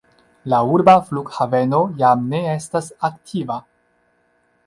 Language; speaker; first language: Esperanto; non-native, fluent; Chinese